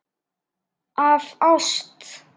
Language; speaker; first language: Icelandic; native; Icelandic